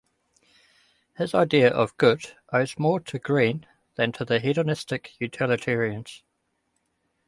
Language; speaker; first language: English; native; English